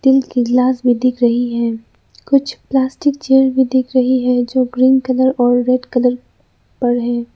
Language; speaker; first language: Hindi; non-native, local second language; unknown